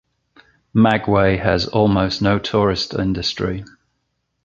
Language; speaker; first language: English; native; English